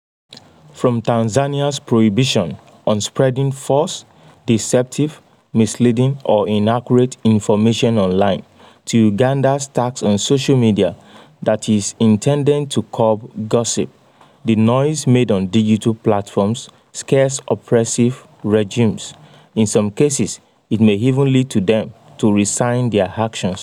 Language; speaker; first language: English; non-native, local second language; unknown